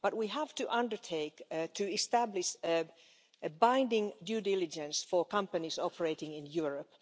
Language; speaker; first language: English; non-native, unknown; Finnish